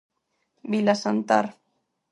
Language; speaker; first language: Galician; non-native, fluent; Spanish